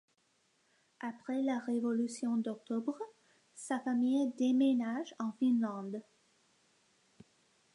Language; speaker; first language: French; non-native, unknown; English